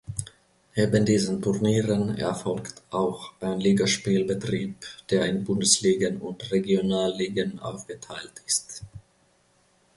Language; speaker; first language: German; non-native, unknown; Finnish